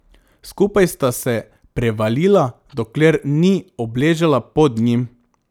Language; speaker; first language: Slovenian; non-native, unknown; Macedonian